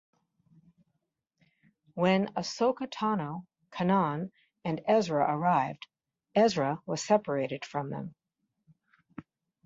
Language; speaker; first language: English; native; English